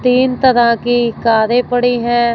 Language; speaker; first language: Hindi; non-native, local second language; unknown